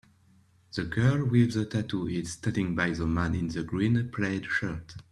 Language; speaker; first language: English; native; English